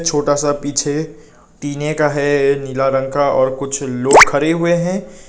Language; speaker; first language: Hindi; non-native, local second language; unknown